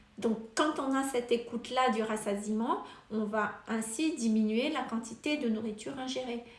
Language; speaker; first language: French; non-native, local second language; Malagasy